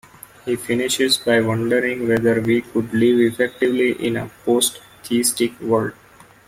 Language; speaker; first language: English; non-native, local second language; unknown